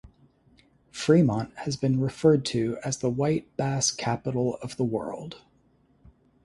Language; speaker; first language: English; native; English